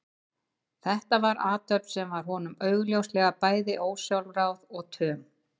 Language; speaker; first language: Icelandic; native; Icelandic